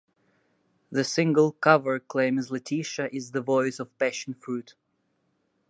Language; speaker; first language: English; native; English